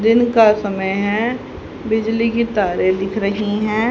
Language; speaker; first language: Hindi; native; Hindi